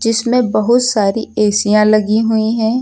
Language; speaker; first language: Hindi; native; Hindi